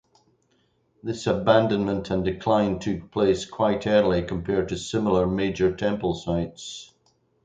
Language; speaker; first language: English; native; English